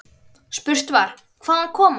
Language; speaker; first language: Icelandic; native; Icelandic